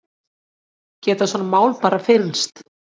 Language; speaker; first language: Icelandic; native; Icelandic